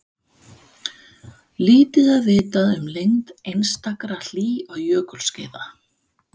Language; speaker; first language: Icelandic; non-native, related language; Danish